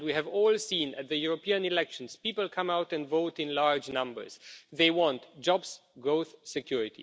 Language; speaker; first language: English; non-native, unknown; Romanian